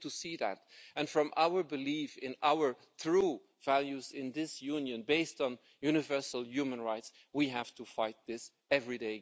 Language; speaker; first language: English; non-native, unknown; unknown